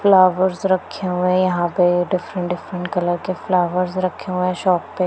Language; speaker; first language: Hindi; non-native, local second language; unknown